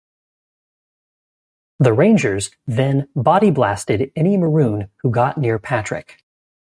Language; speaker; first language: English; native; English